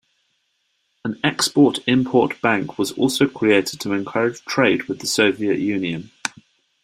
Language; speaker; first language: English; native; English